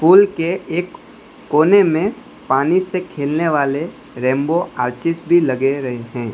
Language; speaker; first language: Hindi; non-native, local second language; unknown